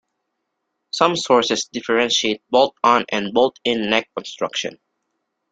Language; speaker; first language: English; non-native, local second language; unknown